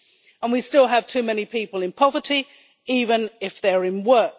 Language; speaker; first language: English; native; English